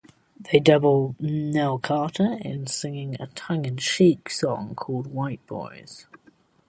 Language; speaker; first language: English; native; English